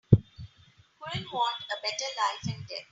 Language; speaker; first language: English; non-native, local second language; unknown